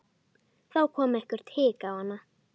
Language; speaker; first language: Icelandic; native; Icelandic